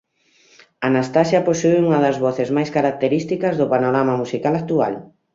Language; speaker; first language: Galician; native; Galician